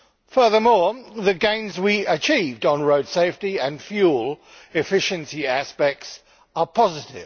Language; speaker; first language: English; native; English